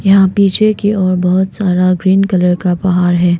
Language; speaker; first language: Hindi; non-native, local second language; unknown